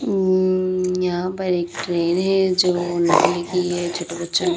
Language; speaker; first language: Hindi; native; Hindi